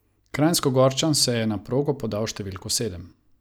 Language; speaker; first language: Slovenian; non-native, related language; Croatian